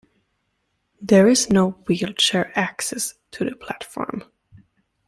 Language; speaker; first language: English; native; English